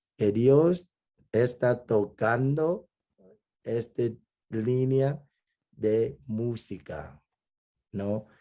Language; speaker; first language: Spanish; non-native, fluent; Vietnamese